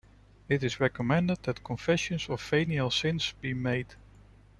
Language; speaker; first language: English; non-native, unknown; Dutch